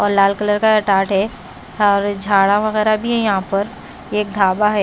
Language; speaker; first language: Hindi; non-native, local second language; Punjabi